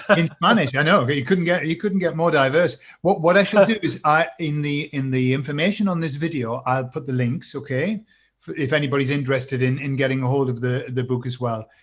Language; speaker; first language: English; native; English